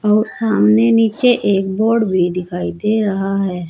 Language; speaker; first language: Hindi; native; Hindi